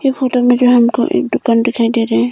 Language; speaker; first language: Hindi; non-native, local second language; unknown